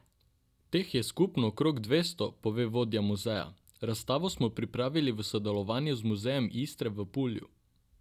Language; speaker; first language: Slovenian; non-native, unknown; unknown